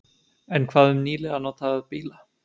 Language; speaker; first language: Icelandic; native; Icelandic